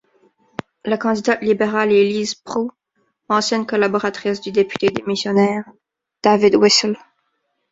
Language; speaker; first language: French; native; French